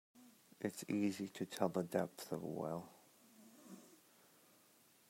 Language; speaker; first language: English; native; English